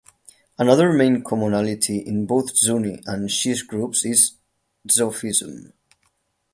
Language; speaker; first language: English; non-native, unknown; Catalan